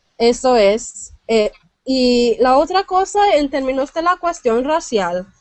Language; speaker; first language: Spanish; non-native, fluent; English